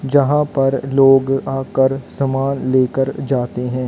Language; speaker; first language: Hindi; native; Hindi